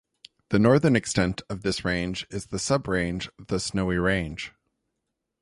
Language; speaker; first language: English; native; English